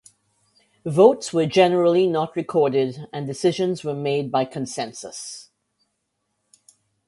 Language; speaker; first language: English; native; English